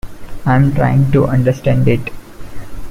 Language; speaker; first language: English; non-native, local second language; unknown